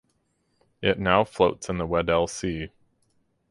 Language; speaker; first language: English; native; English